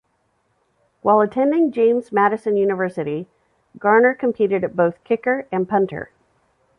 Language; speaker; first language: English; native; English